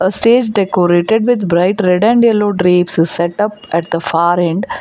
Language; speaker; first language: English; non-native, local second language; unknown